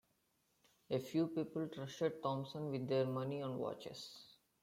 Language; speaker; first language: English; non-native, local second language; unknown